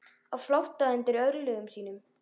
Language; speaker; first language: Icelandic; native; Icelandic